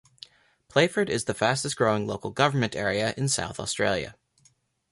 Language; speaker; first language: English; native; English